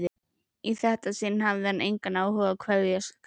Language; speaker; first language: Icelandic; native; Icelandic